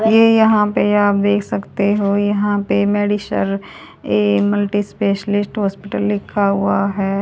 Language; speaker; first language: Hindi; native; Hindi